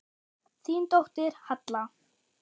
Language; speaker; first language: Icelandic; non-native, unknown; German